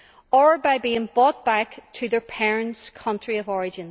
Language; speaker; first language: English; native; English